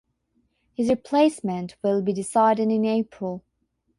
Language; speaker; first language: English; non-native, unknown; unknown